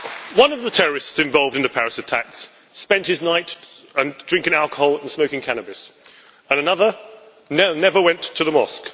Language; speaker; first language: English; native; English